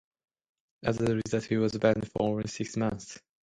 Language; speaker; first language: English; non-native, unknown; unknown